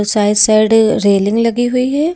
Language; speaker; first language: Hindi; native; Hindi